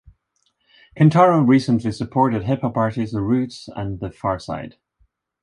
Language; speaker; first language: English; non-native, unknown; Swedish